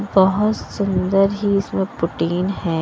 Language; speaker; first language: Hindi; non-native, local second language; Punjabi